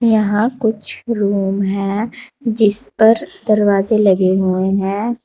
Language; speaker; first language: Hindi; native; Hindi